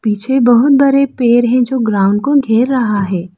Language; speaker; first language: Hindi; non-native, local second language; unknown